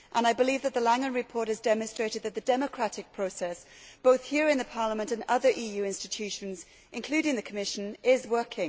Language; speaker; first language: English; native; English